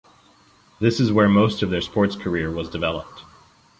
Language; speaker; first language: English; native; English